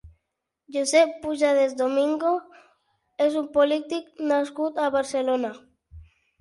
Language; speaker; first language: Catalan; non-native, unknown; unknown